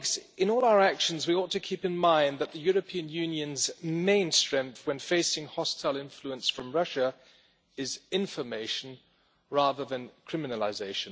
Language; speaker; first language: English; non-native, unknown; German